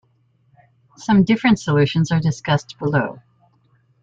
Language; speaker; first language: English; native; English